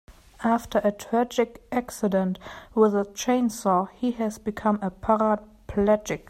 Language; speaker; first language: English; non-native, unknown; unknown